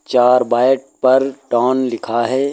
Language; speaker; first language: Hindi; native; Hindi